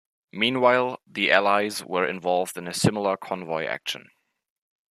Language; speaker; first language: English; non-native, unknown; German